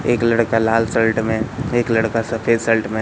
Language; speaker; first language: Hindi; native; Hindi